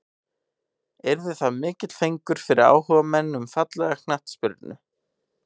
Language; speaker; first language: Icelandic; native; Icelandic